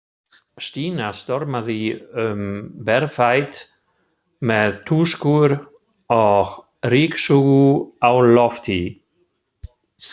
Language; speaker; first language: Icelandic; non-native, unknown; German